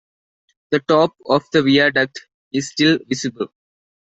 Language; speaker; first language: English; non-native, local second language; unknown